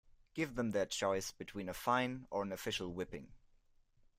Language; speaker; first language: English; non-native, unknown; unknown